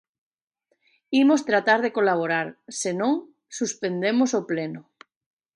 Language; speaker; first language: Galician; native; Galician